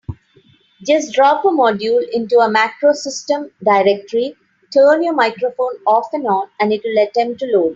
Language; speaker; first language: English; non-native, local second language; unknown